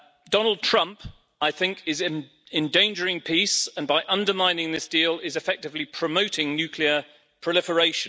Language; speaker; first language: English; native; English